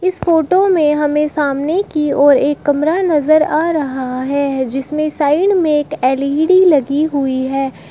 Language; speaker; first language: Hindi; native; Hindi